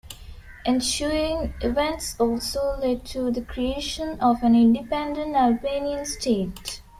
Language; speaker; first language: English; non-native, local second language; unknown